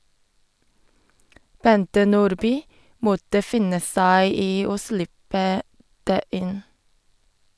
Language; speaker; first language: Norwegian; non-native, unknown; Korean